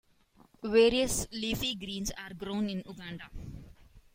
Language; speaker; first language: English; non-native, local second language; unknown